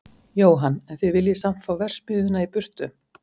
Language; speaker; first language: Icelandic; native; Icelandic